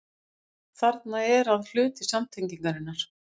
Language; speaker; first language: Icelandic; native; Icelandic